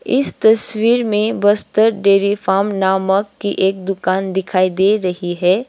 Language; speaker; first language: Hindi; non-native, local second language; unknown